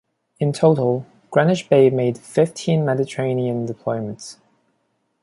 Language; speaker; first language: English; non-native, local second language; Cantonese